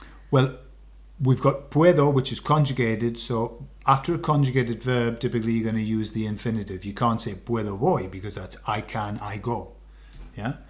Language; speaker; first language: English; native; English